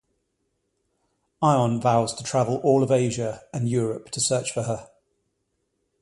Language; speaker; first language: English; native; English